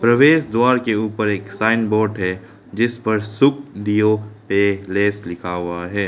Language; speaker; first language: Hindi; non-native, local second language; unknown